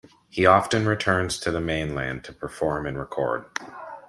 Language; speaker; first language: English; native; English